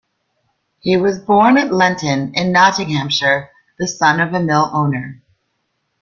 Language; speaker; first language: English; native; English